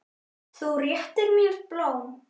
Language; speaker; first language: Icelandic; native; Icelandic